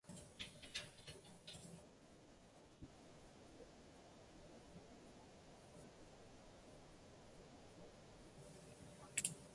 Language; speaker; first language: English; non-native, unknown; Japanese